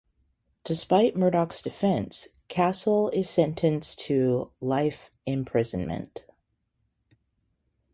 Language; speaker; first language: English; native; English